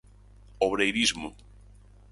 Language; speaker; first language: Galician; native; Galician